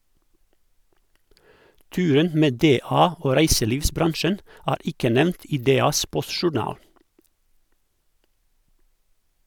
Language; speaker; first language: Norwegian; non-native, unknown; Croatian